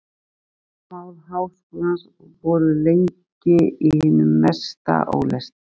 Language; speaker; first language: Icelandic; native; Icelandic